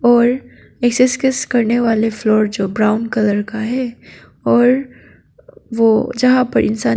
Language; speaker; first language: Hindi; non-native, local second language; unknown